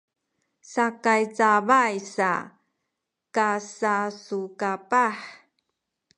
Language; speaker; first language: Sakizaya; non-native, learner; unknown